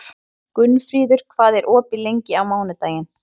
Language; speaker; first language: Icelandic; native; Icelandic